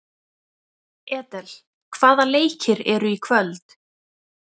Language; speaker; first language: Icelandic; native; Icelandic